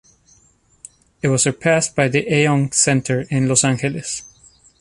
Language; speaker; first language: English; non-native, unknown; Spanish